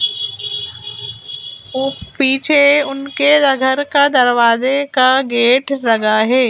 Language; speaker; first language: Hindi; native; Hindi